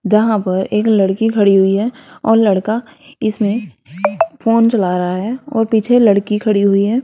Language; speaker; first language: Hindi; native; Hindi